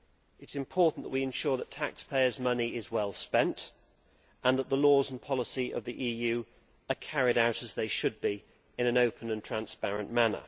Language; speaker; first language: English; native; English